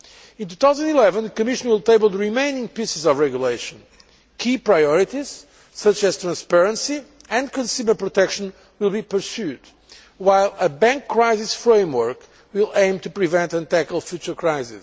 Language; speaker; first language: English; non-native, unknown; Portuguese